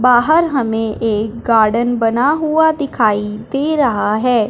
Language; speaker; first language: Hindi; non-native, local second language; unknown